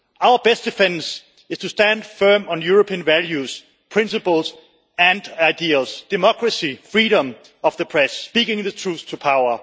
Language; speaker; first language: English; non-native, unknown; Danish